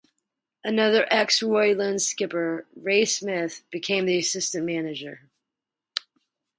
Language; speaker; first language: English; native; English